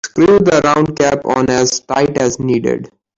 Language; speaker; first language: English; non-native, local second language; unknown